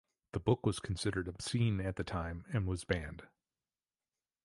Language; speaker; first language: English; native; English